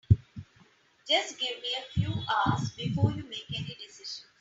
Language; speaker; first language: English; non-native, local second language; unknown